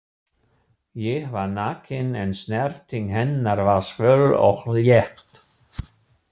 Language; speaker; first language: Icelandic; non-native, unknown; German